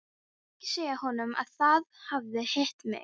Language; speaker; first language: Icelandic; non-native, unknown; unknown